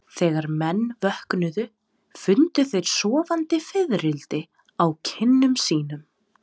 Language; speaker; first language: Icelandic; non-native, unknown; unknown